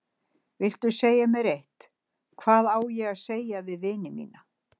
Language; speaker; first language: Icelandic; native; Icelandic